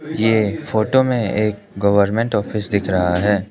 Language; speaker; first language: Hindi; non-native, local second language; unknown